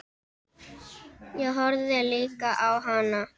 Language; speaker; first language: Icelandic; native; Icelandic